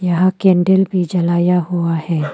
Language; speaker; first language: Hindi; non-native, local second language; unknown